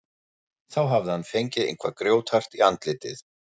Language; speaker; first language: Icelandic; non-native, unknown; German